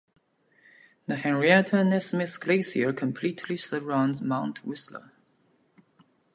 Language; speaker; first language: English; non-native, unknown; Chinese